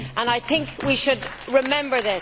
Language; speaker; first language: English; native; English